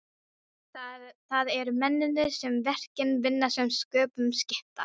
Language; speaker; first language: Icelandic; non-native, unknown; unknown